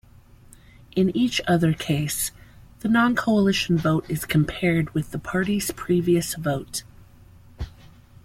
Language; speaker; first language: English; native; English